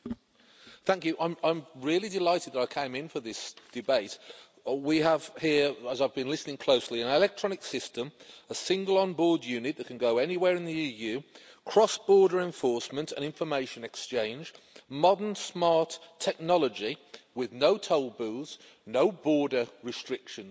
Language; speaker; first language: English; native; English